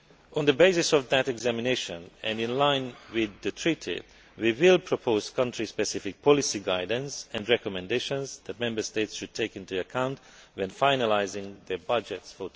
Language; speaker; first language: English; non-native, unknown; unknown